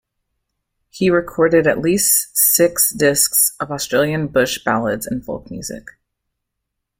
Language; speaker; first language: English; native; English